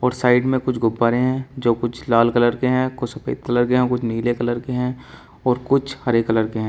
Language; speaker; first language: Hindi; native; Hindi